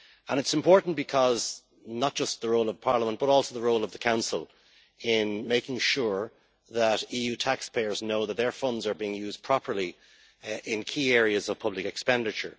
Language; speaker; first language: English; native; English